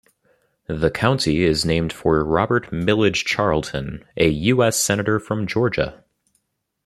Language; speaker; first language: English; native; English